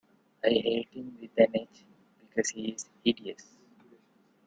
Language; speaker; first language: English; non-native, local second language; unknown